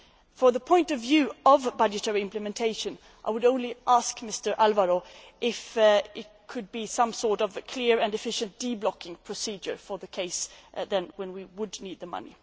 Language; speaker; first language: English; non-native, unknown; Swedish